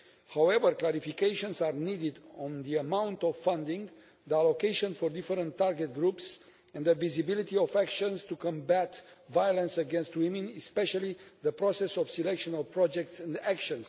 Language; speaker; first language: English; non-native, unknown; Romanian